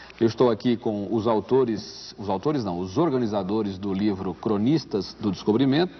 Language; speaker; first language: Portuguese; native; Portuguese